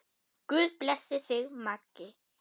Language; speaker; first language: Icelandic; non-native, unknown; German